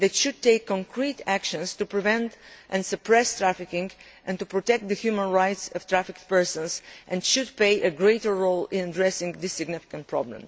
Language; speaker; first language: English; non-native, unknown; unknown